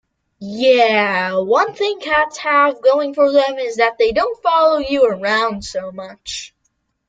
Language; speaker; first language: English; native; English